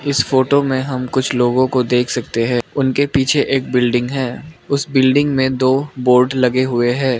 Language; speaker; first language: Hindi; non-native, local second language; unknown